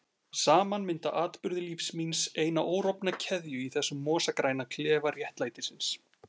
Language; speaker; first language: Icelandic; native; Icelandic